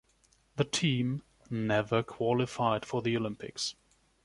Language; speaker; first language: English; non-native, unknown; German